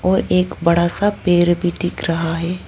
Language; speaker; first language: Hindi; non-native, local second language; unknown